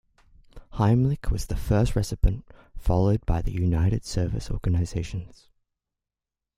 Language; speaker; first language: English; native; English